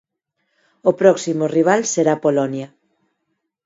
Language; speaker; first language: Galician; non-native, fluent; Spanish